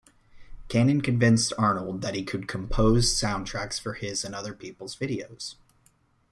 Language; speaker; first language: English; native; English